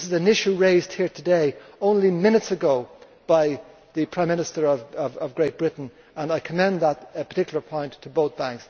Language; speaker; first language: English; native; English